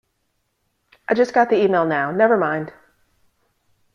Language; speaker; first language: English; native; English